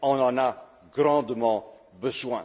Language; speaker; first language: French; non-native, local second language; Dutch